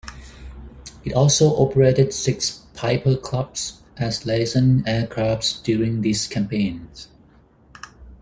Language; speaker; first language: English; non-native, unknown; Thai